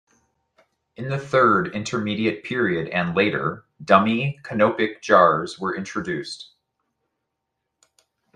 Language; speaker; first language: English; native; English